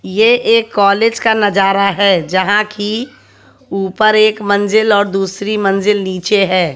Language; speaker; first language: Hindi; native; Hindi